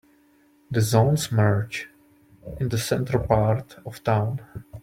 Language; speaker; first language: English; non-native, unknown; Czech